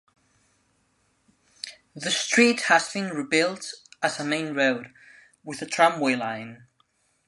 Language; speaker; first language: English; non-native, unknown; Spanish